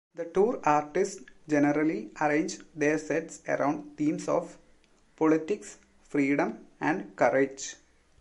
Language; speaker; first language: English; non-native, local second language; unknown